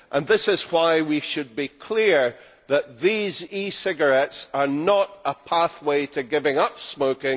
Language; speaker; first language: English; native; English